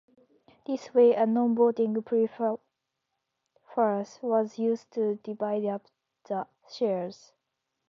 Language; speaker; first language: English; non-native, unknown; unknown